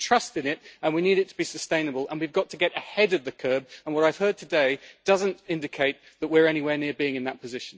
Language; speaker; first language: English; native; English